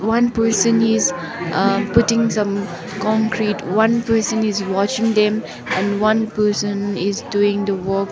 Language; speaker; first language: English; non-native, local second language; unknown